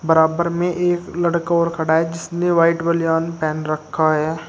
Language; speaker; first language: Hindi; native; Hindi